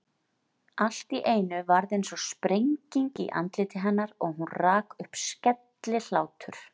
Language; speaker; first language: Icelandic; native; Icelandic